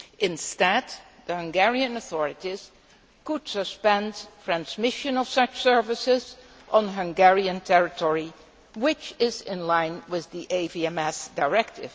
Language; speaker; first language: English; non-native, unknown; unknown